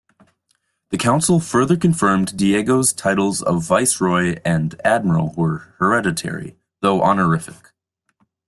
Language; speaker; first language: English; native; English